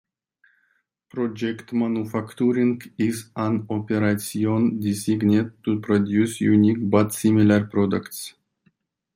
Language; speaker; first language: English; non-native, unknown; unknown